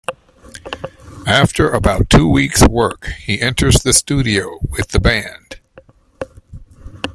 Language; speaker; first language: English; native; English